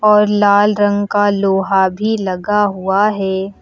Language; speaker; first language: Hindi; native; Hindi